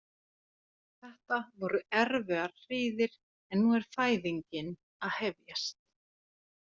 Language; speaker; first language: Icelandic; non-native, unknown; Finnish